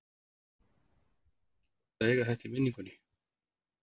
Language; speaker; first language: Icelandic; native; Icelandic